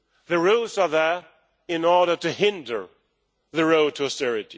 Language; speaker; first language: English; non-native, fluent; Swedish